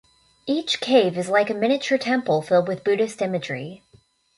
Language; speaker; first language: English; native; English